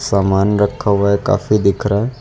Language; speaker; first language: Hindi; native; Hindi